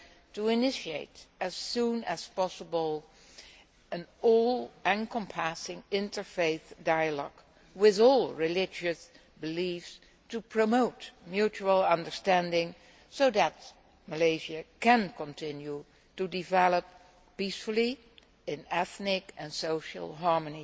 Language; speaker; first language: English; non-native, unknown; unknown